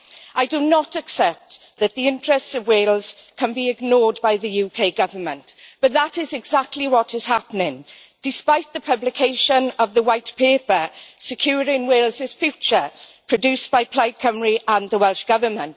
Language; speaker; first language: English; native; English